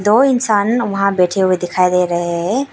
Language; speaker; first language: Hindi; non-native, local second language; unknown